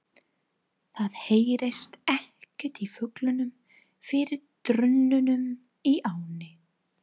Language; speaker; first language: Icelandic; non-native, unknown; English